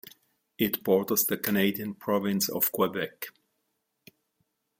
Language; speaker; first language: English; non-native, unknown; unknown